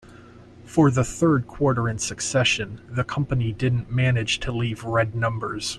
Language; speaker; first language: English; native; English